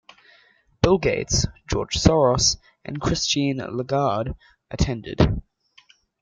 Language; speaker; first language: English; native; English